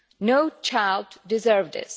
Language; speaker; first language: English; non-native, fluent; Czech